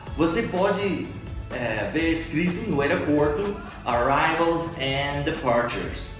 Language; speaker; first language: Portuguese; non-native, fluent; English